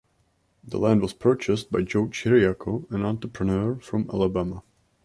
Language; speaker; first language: English; non-native, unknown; Czech